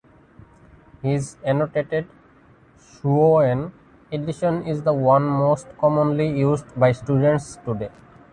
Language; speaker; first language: English; non-native, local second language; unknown